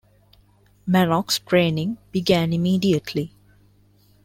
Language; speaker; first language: English; non-native, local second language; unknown